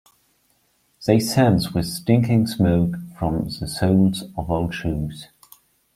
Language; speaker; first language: English; non-native, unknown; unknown